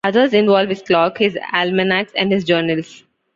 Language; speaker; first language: English; non-native, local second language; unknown